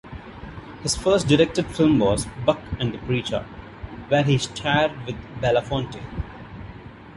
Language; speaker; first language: English; non-native, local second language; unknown